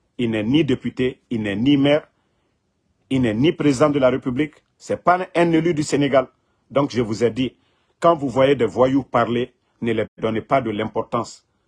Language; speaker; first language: French; non-native, local second language; Mandingo